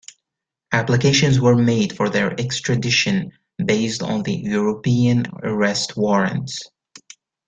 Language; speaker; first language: English; native; English